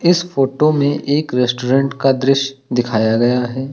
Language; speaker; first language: Hindi; native; Hindi